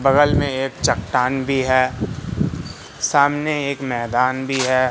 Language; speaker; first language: Hindi; native; Hindi